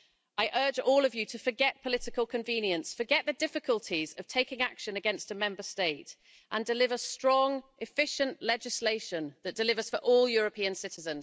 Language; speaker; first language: English; native; English